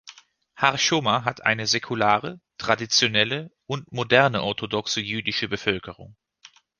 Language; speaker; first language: German; native; German